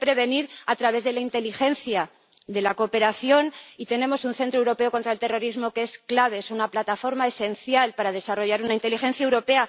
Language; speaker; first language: Spanish; native; Spanish